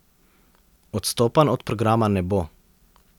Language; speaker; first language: Slovenian; native; Slovenian